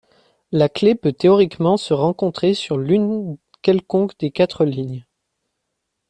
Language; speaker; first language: French; native; French